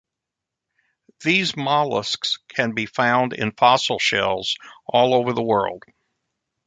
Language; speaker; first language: English; native; English